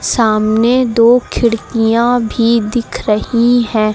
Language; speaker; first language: Hindi; native; Hindi